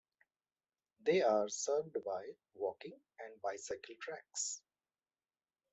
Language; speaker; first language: English; non-native, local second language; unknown